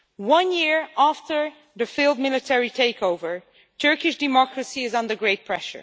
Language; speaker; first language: English; non-native, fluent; Dutch